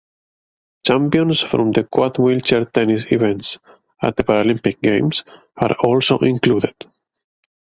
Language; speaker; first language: English; native; English